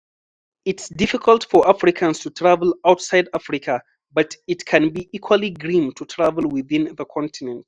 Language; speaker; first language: English; non-native, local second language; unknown